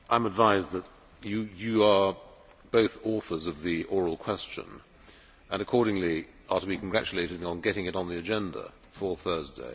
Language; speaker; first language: English; native; English